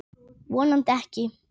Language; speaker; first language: Icelandic; native; Icelandic